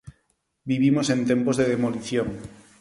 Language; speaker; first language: Galician; non-native, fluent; Spanish